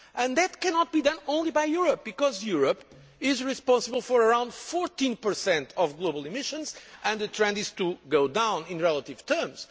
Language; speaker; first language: English; non-native, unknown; Portuguese